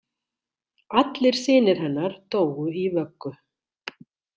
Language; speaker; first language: Icelandic; native; Icelandic